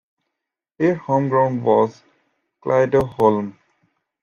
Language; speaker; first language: English; native; English